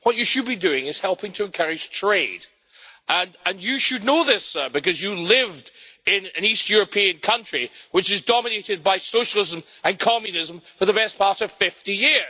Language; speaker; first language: English; native; English